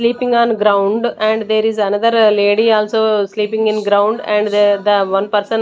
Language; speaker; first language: English; non-native, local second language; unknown